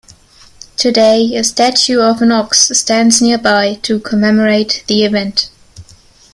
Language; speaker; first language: English; non-native, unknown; German